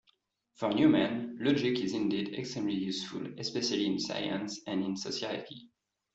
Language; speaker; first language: English; non-native, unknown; French